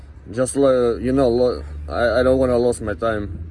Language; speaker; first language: English; non-native, learner; Russian